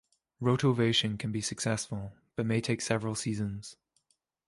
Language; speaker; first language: English; native; English